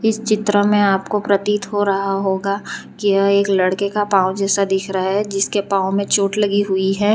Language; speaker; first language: Hindi; non-native, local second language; Gujarati